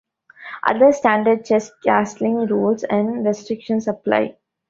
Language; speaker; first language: English; non-native, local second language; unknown